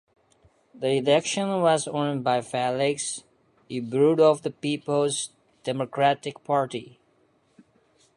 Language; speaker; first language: English; non-native, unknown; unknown